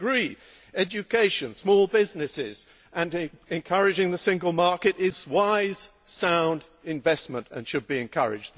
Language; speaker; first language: English; native; English